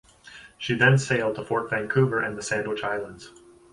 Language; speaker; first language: English; native; English